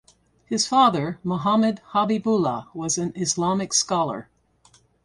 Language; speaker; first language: English; native; English